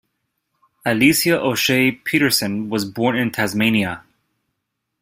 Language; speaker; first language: English; native; English